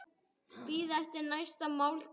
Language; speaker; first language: Icelandic; native; Icelandic